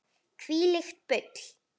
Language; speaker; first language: Icelandic; native; Icelandic